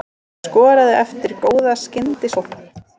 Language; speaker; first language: Icelandic; native; Icelandic